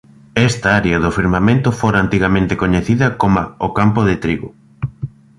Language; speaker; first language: Galician; native; Galician